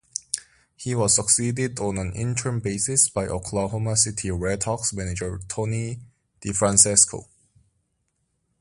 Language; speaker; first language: English; non-native, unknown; Korean